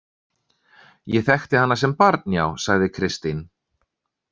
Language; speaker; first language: Icelandic; native; Icelandic